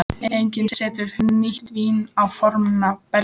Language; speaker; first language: Icelandic; native; Icelandic